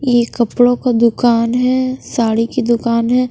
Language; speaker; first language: Hindi; non-native, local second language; Punjabi